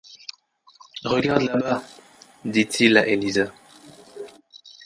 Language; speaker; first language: French; non-native, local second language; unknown